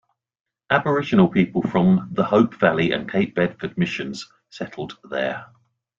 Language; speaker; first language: English; native; English